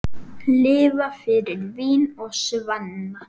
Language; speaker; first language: Icelandic; native; Icelandic